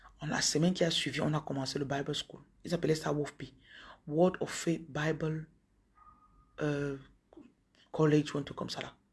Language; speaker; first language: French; non-native, local second language; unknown